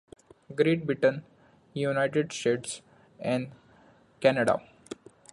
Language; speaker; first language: English; non-native, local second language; Marathi